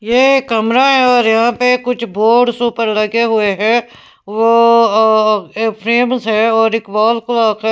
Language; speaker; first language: Hindi; non-native, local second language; Punjabi